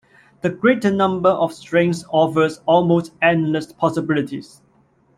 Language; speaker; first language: English; non-native, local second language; Cantonese